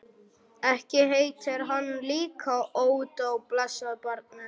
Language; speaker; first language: Icelandic; non-native, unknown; German